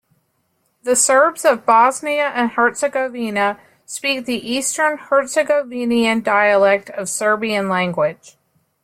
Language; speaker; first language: English; native; English